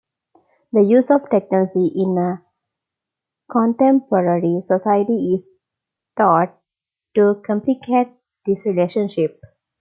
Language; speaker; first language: English; non-native, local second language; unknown